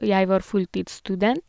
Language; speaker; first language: Norwegian; non-native, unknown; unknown